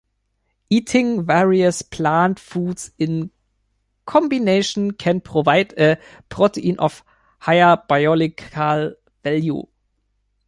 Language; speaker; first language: English; non-native, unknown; German